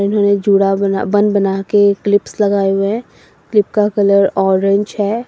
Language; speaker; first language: Hindi; non-native, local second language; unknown